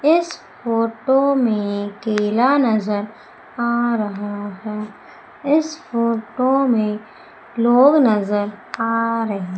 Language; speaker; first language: Hindi; native; Hindi